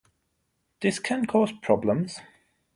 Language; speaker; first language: English; non-native, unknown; German